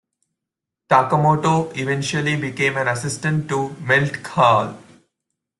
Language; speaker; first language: English; non-native, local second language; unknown